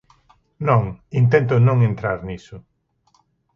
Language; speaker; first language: Galician; native; Galician